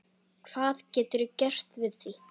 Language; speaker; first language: Icelandic; native; Icelandic